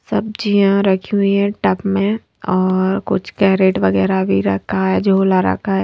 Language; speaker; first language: Hindi; native; Hindi